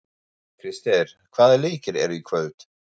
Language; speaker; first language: Icelandic; non-native, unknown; German